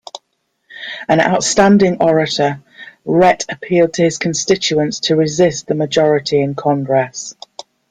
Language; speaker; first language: English; native; English